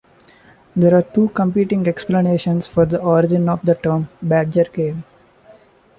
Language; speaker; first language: English; non-native, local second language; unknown